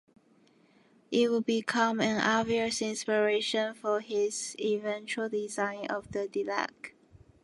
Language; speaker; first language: English; non-native, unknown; Japanese